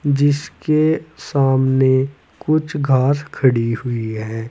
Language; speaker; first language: Hindi; native; Hindi